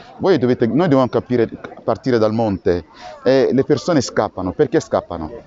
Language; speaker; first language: Italian; non-native, fluent; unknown